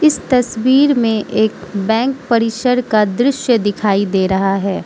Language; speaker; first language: Hindi; non-native, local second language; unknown